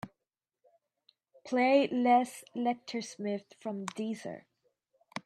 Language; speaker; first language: English; native; English